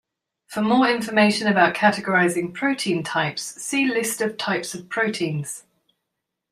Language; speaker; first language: English; native; English